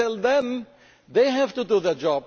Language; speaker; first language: English; non-native, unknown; German